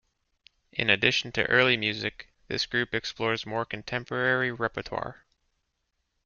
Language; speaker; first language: English; native; English